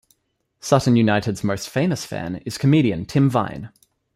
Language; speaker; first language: English; native; English